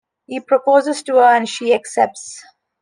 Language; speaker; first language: English; non-native, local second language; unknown